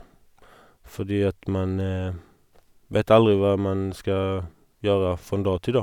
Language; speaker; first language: Norwegian; non-native, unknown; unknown